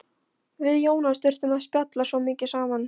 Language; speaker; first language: Icelandic; non-native, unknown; Polish